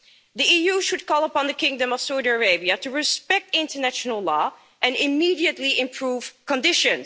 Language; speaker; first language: English; non-native, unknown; Dutch